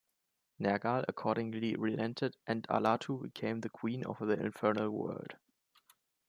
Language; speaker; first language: English; non-native, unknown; German